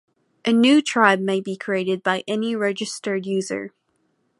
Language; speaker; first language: English; native; English